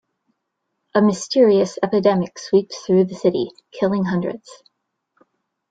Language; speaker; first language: English; native; English